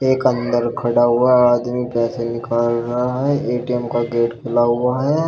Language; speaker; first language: Hindi; native; Hindi